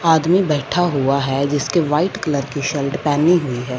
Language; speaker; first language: Hindi; non-native, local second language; Punjabi